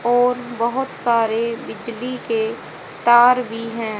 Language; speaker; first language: Hindi; native; Hindi